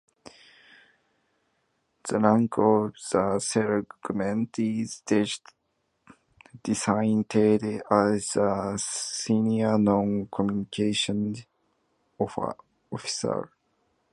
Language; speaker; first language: English; non-native, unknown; Japanese